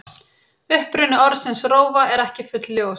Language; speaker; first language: Icelandic; native; Icelandic